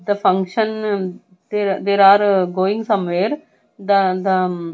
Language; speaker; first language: English; non-native, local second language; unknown